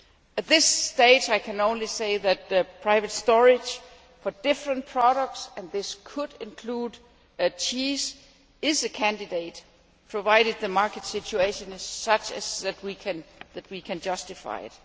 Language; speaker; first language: English; non-native, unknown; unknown